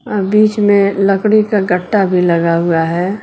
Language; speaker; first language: Hindi; native; Hindi